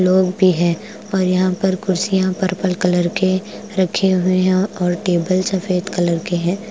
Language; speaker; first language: Hindi; non-native, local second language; Punjabi